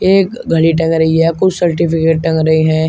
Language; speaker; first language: Hindi; native; Hindi